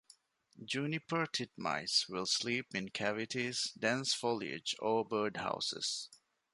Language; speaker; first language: English; non-native, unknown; Divehi